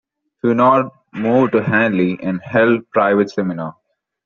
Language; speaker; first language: English; non-native, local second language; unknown